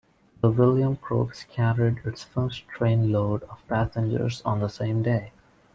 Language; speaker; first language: English; non-native, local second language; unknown